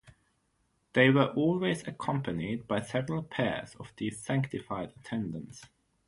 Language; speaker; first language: English; non-native, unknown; German